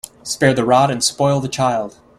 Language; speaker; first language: English; native; English